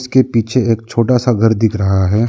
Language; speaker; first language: Hindi; non-native, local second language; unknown